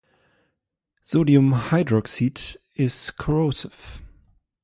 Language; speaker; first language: English; non-native, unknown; German